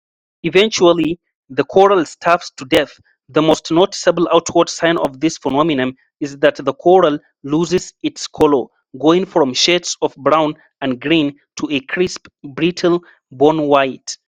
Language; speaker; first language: English; non-native, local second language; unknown